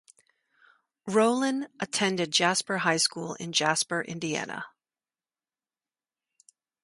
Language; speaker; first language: English; native; English